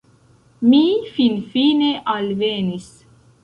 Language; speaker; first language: Esperanto; non-native, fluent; Central Kurdish